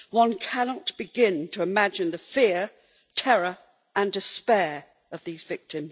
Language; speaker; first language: English; native; English